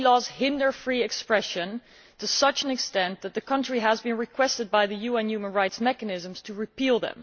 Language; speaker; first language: English; non-native, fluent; Dutch